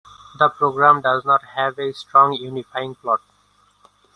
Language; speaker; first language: English; non-native, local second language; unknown